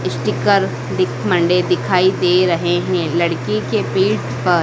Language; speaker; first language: Hindi; native; Hindi